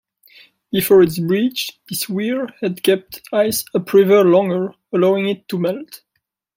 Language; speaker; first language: English; non-native, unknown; French